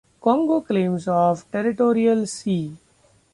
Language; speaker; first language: English; non-native, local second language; Marathi